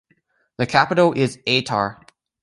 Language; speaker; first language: English; native; English